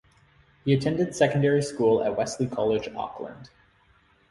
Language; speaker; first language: English; native; English